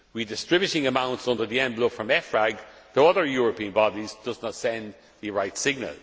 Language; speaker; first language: English; non-native, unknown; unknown